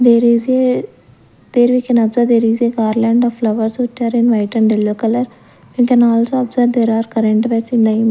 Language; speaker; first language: English; non-native, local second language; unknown